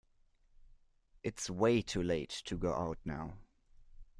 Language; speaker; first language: English; non-native, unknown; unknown